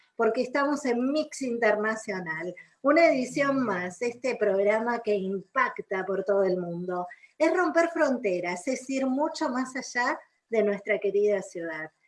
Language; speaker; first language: Spanish; native; Spanish